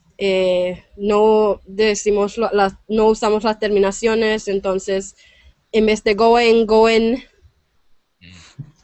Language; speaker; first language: Spanish; non-native, fluent; English